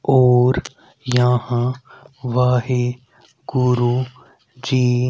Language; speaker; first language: Hindi; native; Hindi